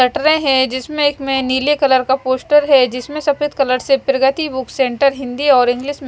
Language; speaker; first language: Hindi; non-native, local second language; Punjabi